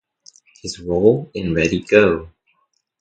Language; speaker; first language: English; native; English